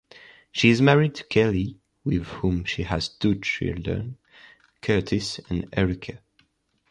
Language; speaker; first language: English; non-native, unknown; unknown